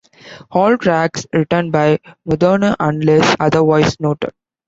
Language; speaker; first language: English; non-native, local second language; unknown